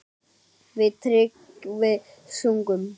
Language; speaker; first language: Icelandic; native; Icelandic